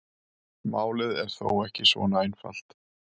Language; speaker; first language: Icelandic; native; Icelandic